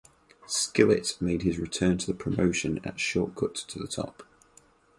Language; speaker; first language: English; native; English